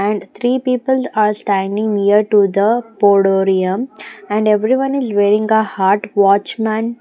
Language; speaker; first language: English; non-native, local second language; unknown